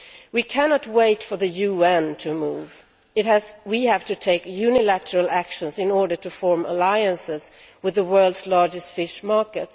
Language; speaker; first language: English; non-native, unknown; Swedish